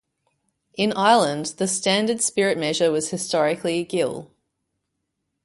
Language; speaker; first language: English; native; English